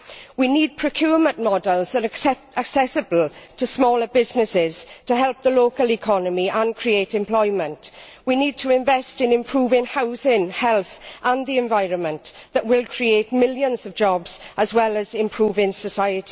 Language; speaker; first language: English; native; English